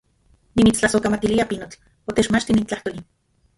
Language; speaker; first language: Central Puebla Nahuatl; non-native, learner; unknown